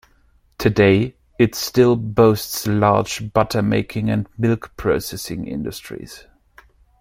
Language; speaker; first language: English; non-native, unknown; German